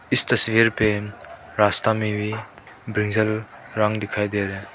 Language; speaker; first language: Hindi; non-native, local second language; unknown